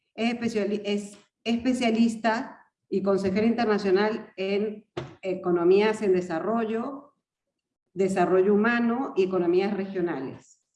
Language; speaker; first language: Spanish; native; Spanish